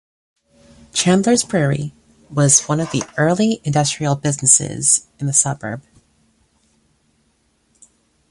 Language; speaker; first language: English; native; English